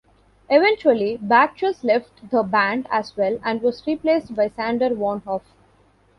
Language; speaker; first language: English; non-native, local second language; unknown